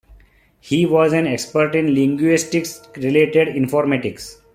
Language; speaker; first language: English; non-native, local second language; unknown